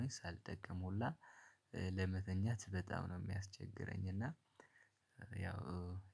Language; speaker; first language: Amharic; native; Amharic